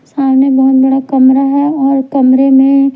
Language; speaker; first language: Hindi; non-native, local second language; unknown